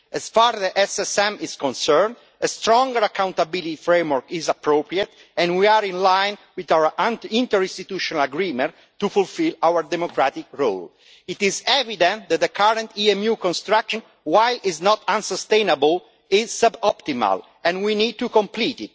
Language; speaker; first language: English; non-native, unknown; Italian